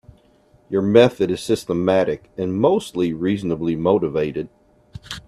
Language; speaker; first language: English; native; English